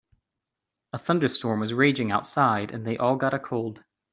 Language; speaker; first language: English; native; English